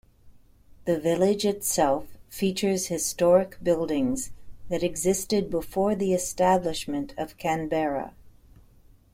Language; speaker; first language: English; native; English